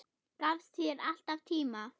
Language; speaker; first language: Icelandic; non-native, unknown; German